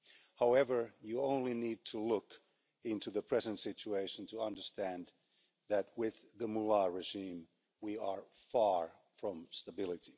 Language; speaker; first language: English; non-native, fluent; Finnish